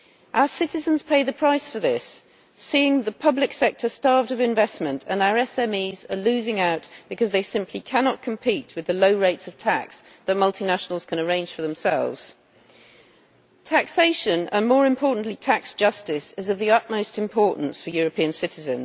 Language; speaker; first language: English; native; English